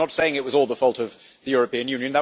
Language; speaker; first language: English; native; English